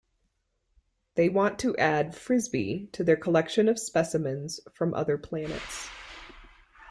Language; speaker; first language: English; native; English